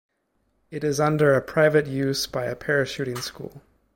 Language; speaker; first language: English; native; English